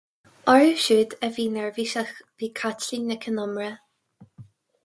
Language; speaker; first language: Irish; non-native, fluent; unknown